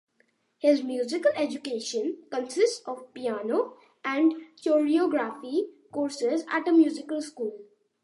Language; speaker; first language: English; non-native, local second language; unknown